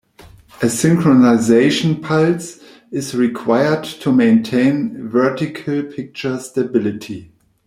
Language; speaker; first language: English; non-native, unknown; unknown